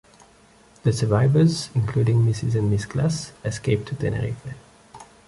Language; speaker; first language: English; non-native, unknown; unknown